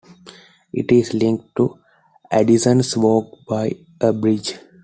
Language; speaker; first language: English; non-native, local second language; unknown